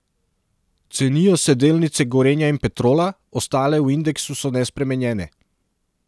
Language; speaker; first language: Slovenian; non-native, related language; Serbian